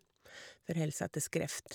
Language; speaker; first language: Norwegian; native; Norwegian